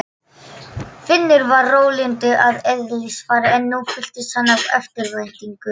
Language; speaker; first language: Icelandic; non-native, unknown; Polish